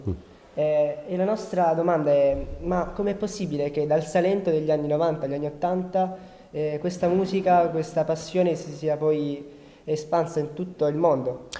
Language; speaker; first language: Italian; native; Italian